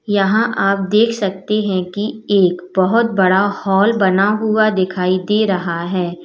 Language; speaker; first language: Hindi; native; Hindi